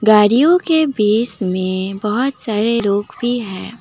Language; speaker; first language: Hindi; non-native, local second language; Assamese